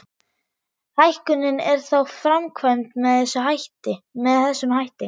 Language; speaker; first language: Icelandic; non-native, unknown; German